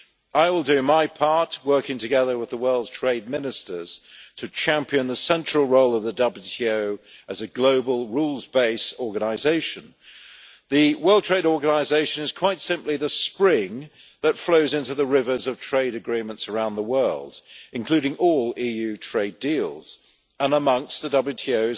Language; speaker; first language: English; native; English